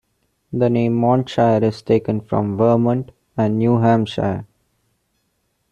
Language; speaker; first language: English; non-native, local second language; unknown